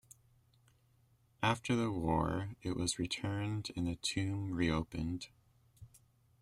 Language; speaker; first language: English; native; English